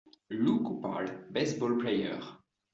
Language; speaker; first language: English; non-native, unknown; French